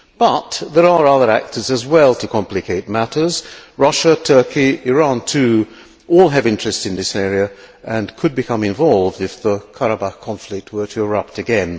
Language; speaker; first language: English; non-native, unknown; Hungarian